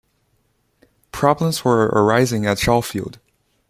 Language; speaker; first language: English; non-native, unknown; Chinese